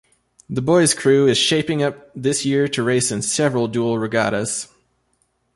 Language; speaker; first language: English; native; English